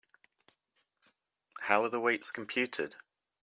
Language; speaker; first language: English; native; English